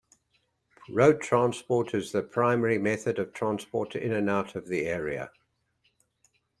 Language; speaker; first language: English; native; English